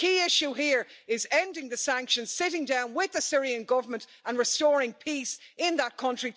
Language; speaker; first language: English; native; English